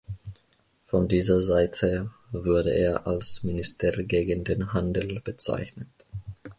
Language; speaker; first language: German; non-native, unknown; Finnish